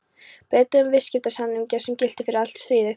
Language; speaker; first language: Icelandic; non-native, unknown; Polish